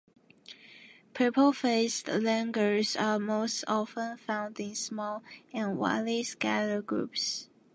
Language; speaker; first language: English; non-native, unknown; Japanese